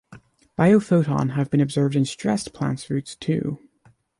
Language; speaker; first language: English; native; English